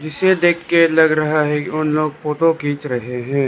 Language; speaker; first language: Hindi; non-native, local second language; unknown